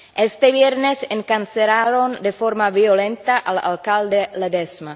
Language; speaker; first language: Spanish; non-native, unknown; Czech